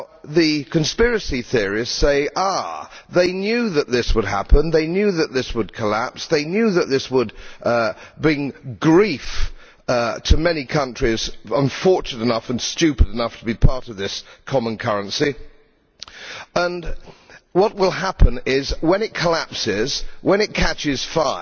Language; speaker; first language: English; native; English